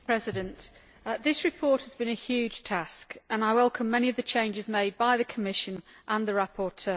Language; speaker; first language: English; native; English